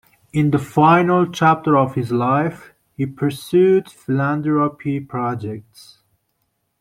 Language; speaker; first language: English; non-native, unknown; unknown